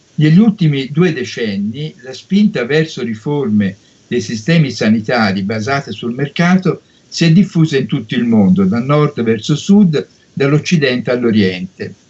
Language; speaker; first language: Italian; native; Italian